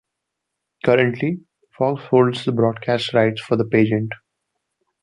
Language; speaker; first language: English; non-native, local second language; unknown